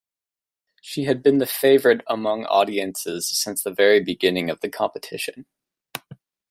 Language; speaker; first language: English; native; English